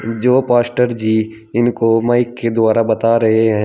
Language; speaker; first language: Hindi; native; Hindi